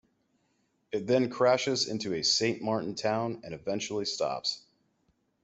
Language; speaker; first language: English; native; English